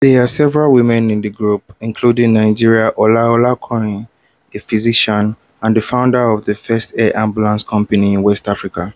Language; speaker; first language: English; non-native, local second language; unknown